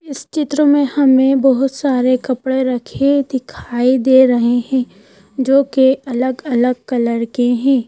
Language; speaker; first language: Hindi; native; Hindi